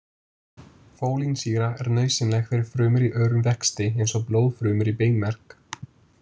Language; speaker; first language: Icelandic; non-native, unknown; English